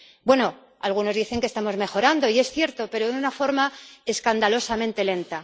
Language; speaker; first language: Spanish; native; Spanish